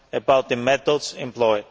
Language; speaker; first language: English; non-native, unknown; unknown